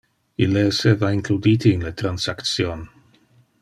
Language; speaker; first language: Interlingua; non-native, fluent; Dutch